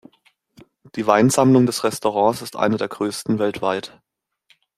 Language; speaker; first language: German; native; German